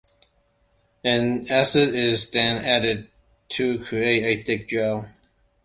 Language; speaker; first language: English; non-native, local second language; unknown